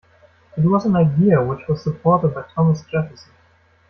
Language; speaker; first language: English; non-native, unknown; German